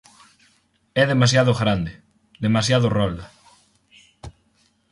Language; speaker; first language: Galician; native; Galician